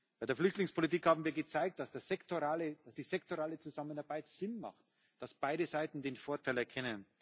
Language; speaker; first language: German; native; German